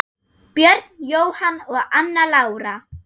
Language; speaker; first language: Icelandic; non-native, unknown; German